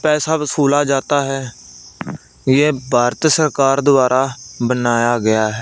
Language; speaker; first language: Hindi; non-native, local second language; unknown